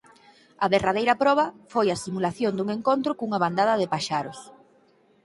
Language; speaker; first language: Galician; native; Galician